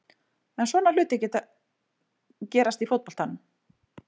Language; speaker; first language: Icelandic; native; Icelandic